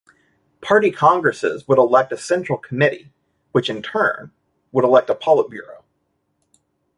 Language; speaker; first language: English; native; English